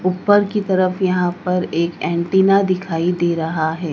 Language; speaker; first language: Hindi; native; Hindi